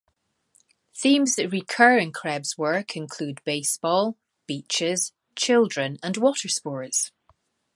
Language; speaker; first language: English; native; English